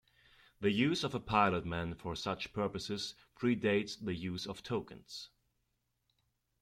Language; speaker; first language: English; non-native, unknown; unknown